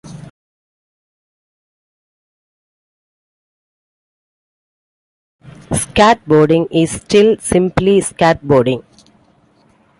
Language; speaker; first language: English; non-native, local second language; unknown